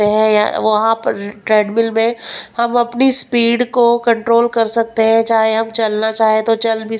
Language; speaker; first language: Hindi; non-native, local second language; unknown